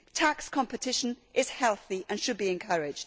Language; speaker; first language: English; native; English